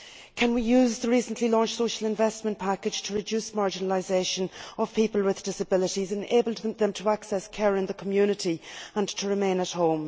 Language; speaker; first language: English; native; English